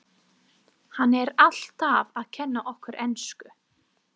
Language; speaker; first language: Icelandic; non-native, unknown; English